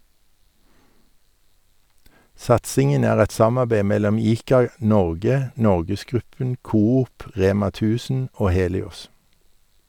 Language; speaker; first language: Norwegian; native; Norwegian